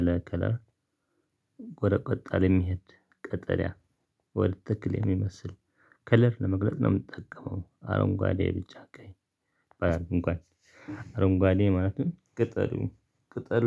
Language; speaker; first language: Amharic; non-native, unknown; Tigrinya